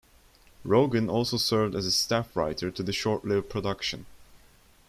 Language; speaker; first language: English; non-native, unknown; Turkish